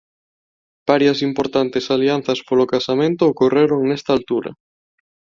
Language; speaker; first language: Galician; non-native, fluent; Spanish